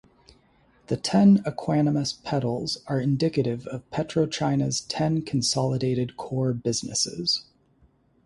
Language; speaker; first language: English; native; English